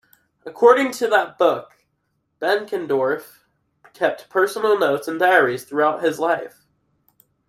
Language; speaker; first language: English; native; English